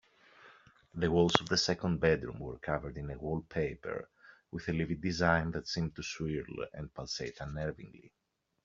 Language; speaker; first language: English; native; English